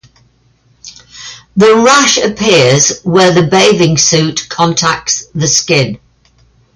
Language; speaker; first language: English; native; English